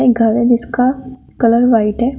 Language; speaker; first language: Hindi; native; Hindi